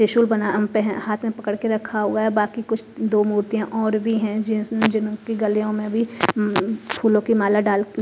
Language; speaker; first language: Hindi; non-native, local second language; Punjabi